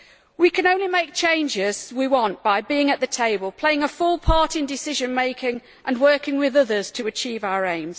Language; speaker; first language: English; native; English